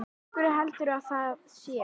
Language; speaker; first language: Icelandic; native; Icelandic